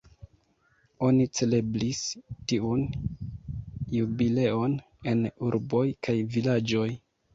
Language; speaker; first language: Esperanto; non-native, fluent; Kinyarwanda